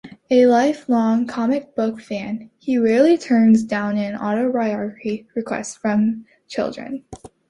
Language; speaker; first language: English; native; English